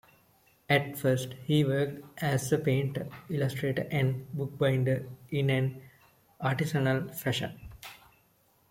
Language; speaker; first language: English; non-native, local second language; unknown